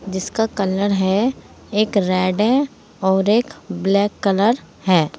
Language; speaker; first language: Hindi; native; Hindi